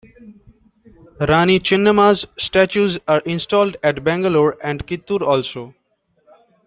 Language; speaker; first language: English; non-native, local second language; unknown